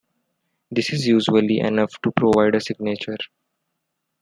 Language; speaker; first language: English; non-native, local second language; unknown